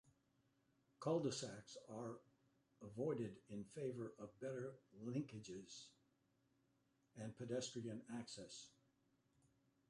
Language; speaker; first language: English; native; English